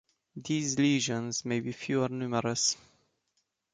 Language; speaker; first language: English; non-native, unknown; Romanian